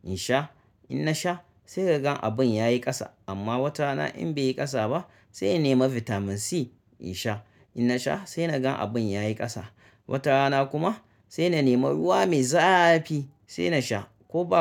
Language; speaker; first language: Hausa; native; Hausa